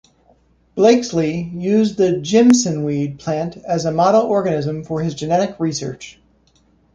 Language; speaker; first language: English; native; English